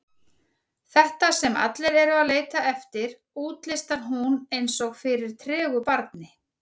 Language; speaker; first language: Icelandic; native; Icelandic